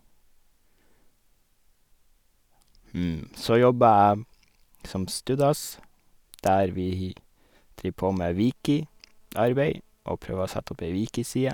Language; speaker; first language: Norwegian; native; Norwegian